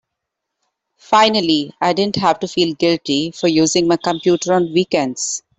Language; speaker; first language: English; non-native, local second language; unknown